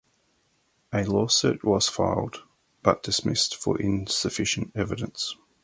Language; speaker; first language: English; native; English